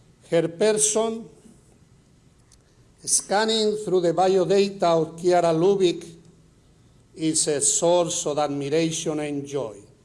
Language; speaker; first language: English; non-native, local second language; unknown